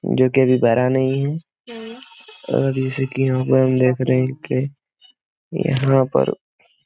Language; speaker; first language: Hindi; native; Hindi